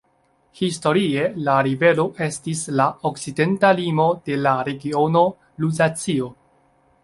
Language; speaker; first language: Esperanto; non-native, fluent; Chinese